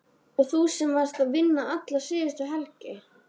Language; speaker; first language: Icelandic; native; Icelandic